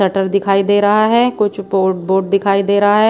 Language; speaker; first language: Hindi; non-native, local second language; Punjabi